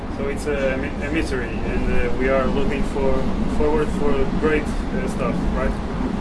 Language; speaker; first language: English; non-native, learner; Portuguese